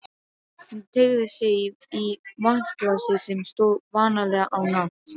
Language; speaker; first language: Icelandic; non-native, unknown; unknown